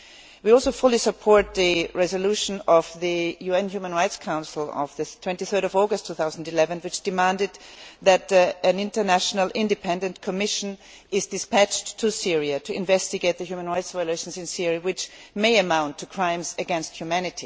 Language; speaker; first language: English; non-native, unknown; German